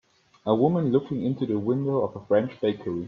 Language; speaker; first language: English; native; English